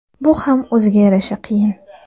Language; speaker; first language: Uzbek; native; Uzbek